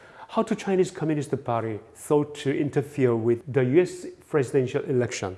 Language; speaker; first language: English; non-native, fluent; Korean